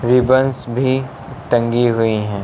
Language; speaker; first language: Hindi; native; Hindi